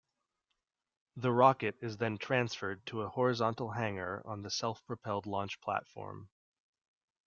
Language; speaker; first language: English; native; English